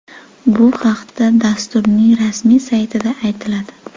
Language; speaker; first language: Uzbek; native; Uzbek